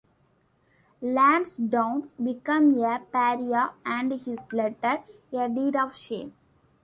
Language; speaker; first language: English; non-native, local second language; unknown